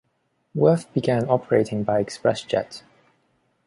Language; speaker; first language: English; non-native, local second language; Cantonese